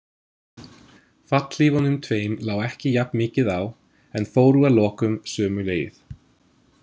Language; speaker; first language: Icelandic; non-native, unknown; English